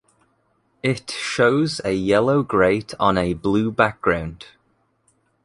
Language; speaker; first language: English; native; English